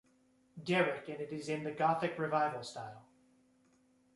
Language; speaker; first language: English; native; English